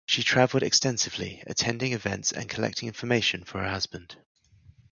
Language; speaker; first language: English; native; English